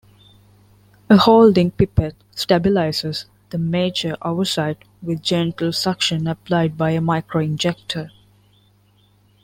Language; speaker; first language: English; non-native, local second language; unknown